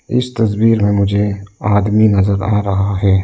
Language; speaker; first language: Hindi; non-native, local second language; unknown